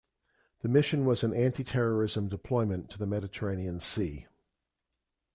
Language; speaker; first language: English; native; English